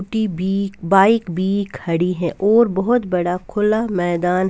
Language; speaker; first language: Hindi; non-native, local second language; Punjabi